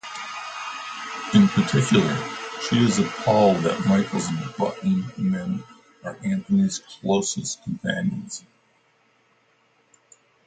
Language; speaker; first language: English; native; English